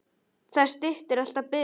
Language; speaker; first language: Icelandic; native; Icelandic